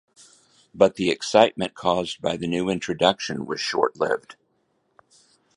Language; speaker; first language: English; native; English